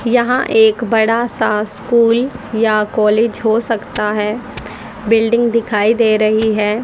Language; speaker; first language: Hindi; native; Hindi